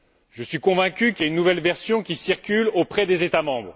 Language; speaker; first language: French; native; French